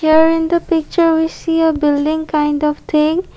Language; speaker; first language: English; non-native, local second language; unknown